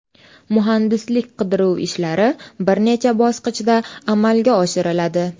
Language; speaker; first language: Uzbek; native; Uzbek